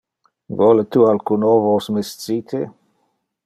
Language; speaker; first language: Interlingua; non-native, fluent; Dutch